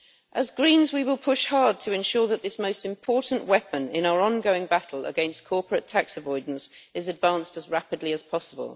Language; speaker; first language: English; native; English